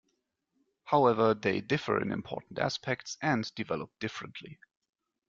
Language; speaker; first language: English; non-native, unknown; German